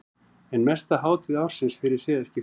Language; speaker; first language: Icelandic; native; Icelandic